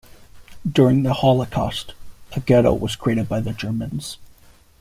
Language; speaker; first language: English; native; English